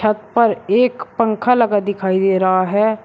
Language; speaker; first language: Hindi; native; Hindi